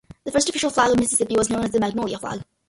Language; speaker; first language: English; early bilingual, other home language; Malayalam